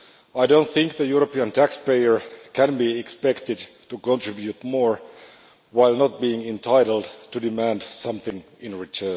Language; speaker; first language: English; non-native, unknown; Finnish